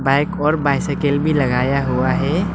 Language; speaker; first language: Hindi; early bilingual, other home language; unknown